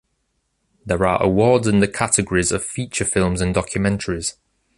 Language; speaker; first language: English; native; English